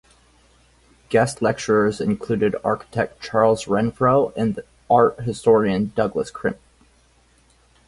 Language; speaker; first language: English; native; English